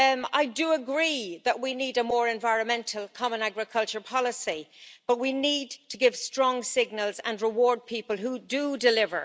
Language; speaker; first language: English; native; English